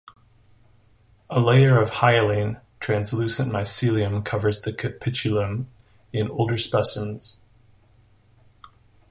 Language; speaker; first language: English; native; English